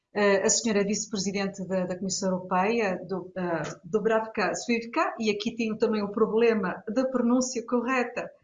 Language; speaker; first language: Portuguese; native; Portuguese